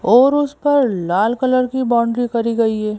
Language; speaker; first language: Hindi; native; Hindi